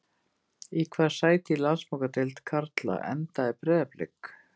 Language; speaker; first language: Icelandic; native; Icelandic